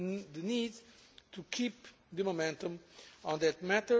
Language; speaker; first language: English; non-native, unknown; Portuguese